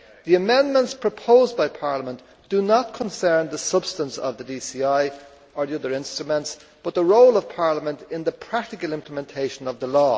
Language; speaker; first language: English; native; English